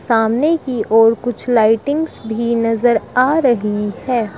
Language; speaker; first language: Hindi; native; Hindi